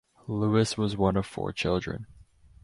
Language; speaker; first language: English; native; English